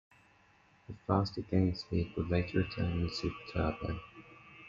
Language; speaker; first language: English; native; English